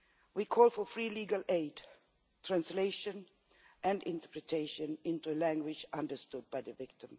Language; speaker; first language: English; non-native, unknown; Swedish